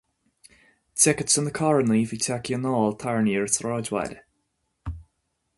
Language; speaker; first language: Irish; native; Irish